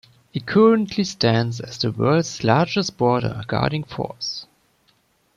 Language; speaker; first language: English; non-native, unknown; German